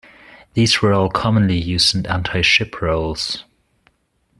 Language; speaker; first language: English; non-native, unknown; German